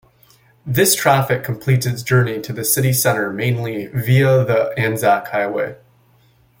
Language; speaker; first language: English; native; English